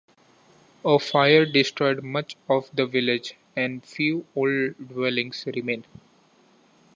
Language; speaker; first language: English; non-native, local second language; Marathi